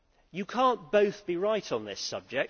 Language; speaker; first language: English; native; English